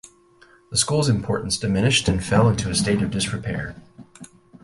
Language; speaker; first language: English; native; English